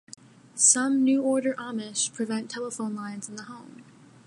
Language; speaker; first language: English; native; English